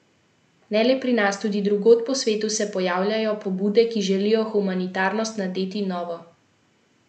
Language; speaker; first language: Slovenian; native; Slovenian